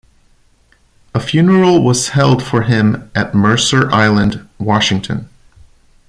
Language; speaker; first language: English; non-native, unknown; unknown